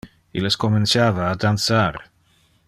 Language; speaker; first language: Interlingua; non-native, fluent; Dutch